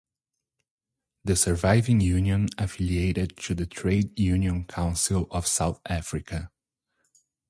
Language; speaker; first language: English; non-native, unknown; Portuguese